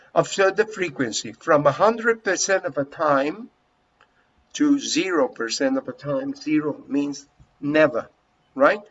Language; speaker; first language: English; non-native, fluent; Spanish